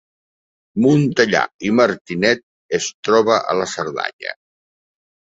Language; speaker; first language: Catalan; non-native, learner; Spanish